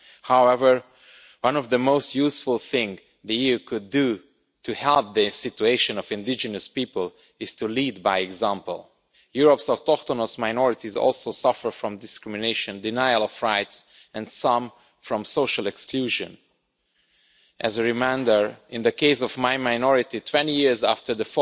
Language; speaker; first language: English; non-native, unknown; Romanian